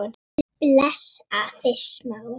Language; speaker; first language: Icelandic; native; Icelandic